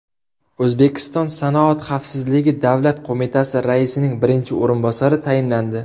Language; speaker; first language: Uzbek; native; Uzbek